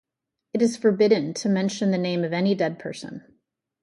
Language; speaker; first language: English; native; English